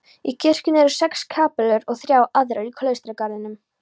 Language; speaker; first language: Icelandic; non-native, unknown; Polish